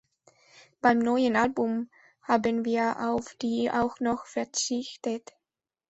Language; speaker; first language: German; non-native, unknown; Spanish